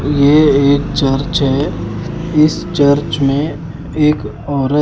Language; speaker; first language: Hindi; native; Hindi